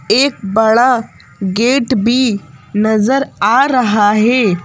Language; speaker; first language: Hindi; native; Hindi